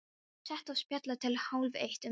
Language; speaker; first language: Icelandic; non-native, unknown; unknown